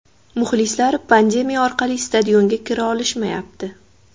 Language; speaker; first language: Uzbek; native; Uzbek